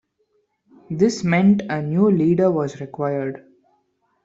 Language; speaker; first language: English; non-native, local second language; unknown